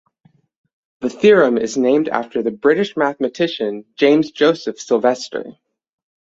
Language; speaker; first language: English; native; English